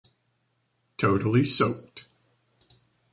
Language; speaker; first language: English; native; English